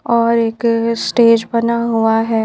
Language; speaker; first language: Hindi; native; Hindi